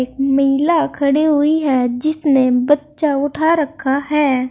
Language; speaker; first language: Hindi; native; Hindi